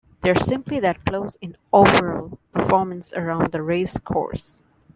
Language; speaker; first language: English; non-native, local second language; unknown